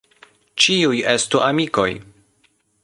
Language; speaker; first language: Esperanto; non-native, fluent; Polish